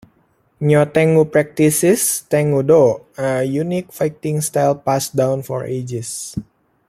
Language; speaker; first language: English; native; English